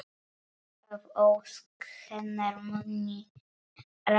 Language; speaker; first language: Icelandic; non-native, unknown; Polish